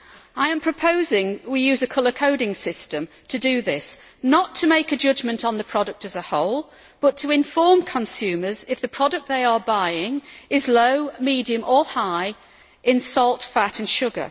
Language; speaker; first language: English; native; English